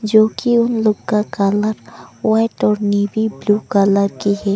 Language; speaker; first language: Hindi; non-native, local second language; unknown